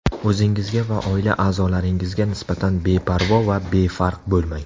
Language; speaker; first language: Uzbek; native; Uzbek